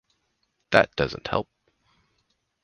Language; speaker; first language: English; native; English